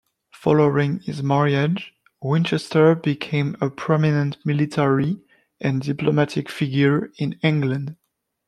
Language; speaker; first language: English; non-native, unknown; French